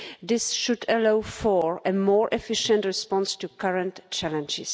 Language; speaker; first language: English; non-native, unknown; Czech